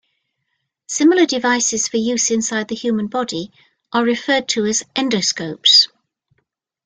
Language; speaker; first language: English; native; English